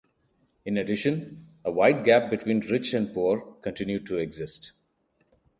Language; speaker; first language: English; non-native, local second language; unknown